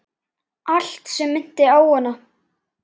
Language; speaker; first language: Icelandic; native; Icelandic